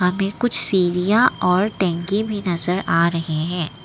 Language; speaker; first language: Hindi; non-native, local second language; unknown